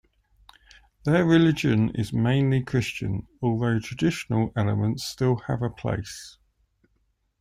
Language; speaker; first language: English; native; English